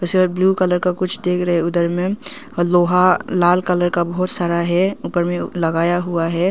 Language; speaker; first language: Hindi; early bilingual, other home language; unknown